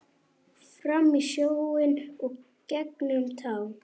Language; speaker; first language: Icelandic; native; Icelandic